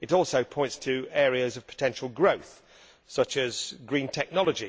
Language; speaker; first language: English; native; English